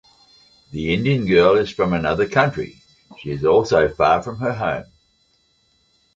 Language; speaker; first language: English; native; English